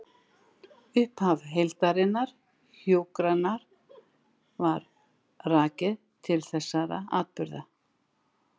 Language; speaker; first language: Icelandic; native; Icelandic